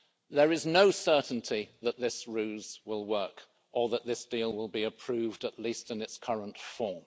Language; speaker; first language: English; native; English